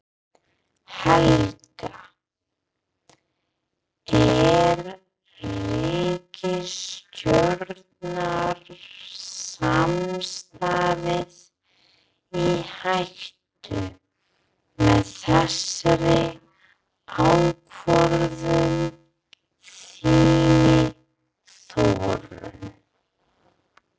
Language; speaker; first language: Icelandic; non-native, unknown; English